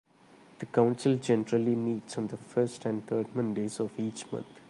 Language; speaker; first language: English; non-native, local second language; Malayalam